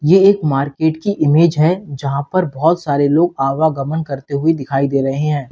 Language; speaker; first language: Hindi; native; Hindi